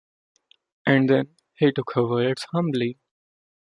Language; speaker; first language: English; non-native, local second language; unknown